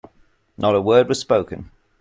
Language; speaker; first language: English; native; English